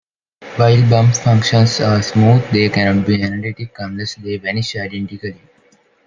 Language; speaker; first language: English; non-native, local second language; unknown